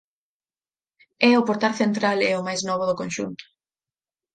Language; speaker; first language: Galician; native; Galician